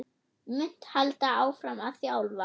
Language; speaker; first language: Icelandic; non-native, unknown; German